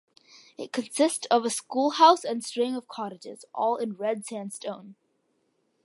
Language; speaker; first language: English; early bilingual, other home language; Malayalam